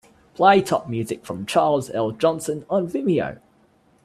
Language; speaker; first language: English; native; English